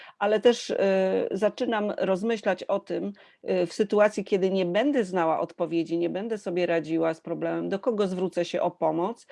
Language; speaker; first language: Polish; native; Polish